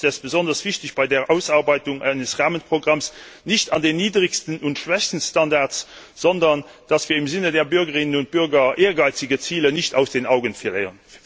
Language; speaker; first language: German; non-native, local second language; Luxembourgish